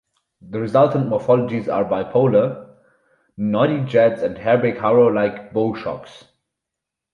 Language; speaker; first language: English; non-native, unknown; German